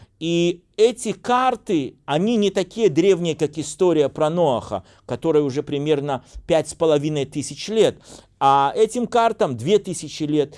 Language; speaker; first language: Russian; native; Russian